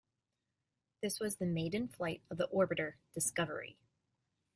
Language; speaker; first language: English; native; English